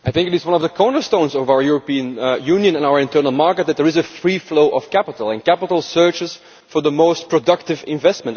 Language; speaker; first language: English; non-native, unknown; Dutch